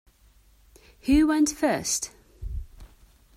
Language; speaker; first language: English; non-native, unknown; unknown